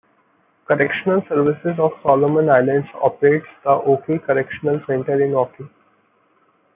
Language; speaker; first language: English; non-native, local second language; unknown